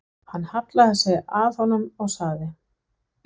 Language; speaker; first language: Icelandic; non-native, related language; Danish